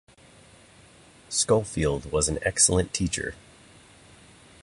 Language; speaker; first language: English; native; English